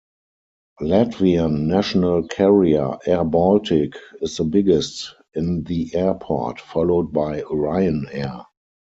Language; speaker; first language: English; non-native, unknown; German